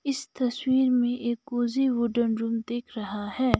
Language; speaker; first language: Hindi; non-native, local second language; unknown